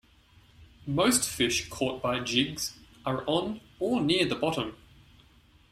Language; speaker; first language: English; native; English